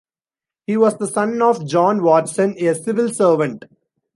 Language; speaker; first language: English; non-native, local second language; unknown